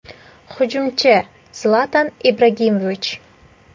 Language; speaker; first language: Uzbek; native; Uzbek